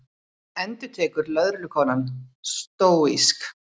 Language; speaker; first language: Icelandic; native; Icelandic